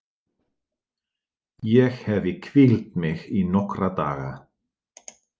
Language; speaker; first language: Icelandic; non-native, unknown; Dutch